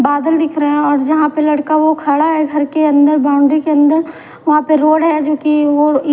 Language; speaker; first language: Hindi; non-native, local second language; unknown